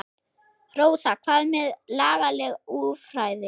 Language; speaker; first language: Icelandic; non-native, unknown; German